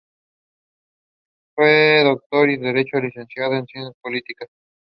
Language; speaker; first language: English; non-native, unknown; Spanish